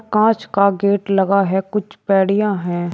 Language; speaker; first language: Hindi; native; Hindi